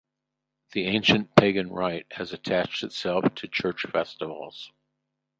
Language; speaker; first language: English; native; English